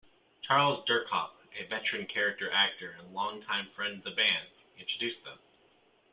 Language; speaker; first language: English; native; English